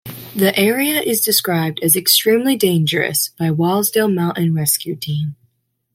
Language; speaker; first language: English; native; English